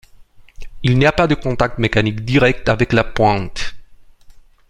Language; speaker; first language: French; non-native, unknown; Romanian